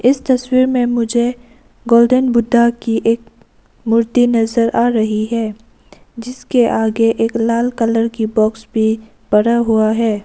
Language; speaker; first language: Hindi; non-native, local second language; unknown